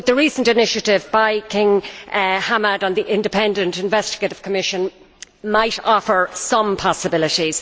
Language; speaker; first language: English; native; English